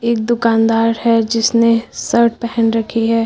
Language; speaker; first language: Hindi; native; Hindi